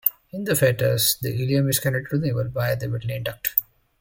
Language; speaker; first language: English; native; English